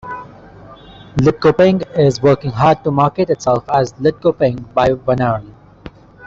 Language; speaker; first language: English; non-native, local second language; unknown